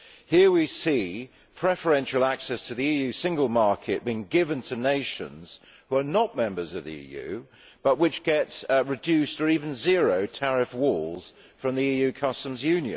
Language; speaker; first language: English; native; English